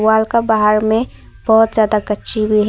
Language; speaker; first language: Hindi; non-native, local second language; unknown